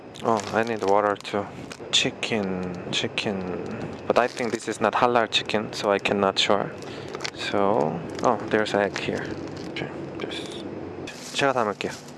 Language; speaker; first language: English; non-native, fluent; Korean